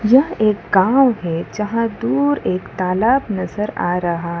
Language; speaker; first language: Hindi; non-native, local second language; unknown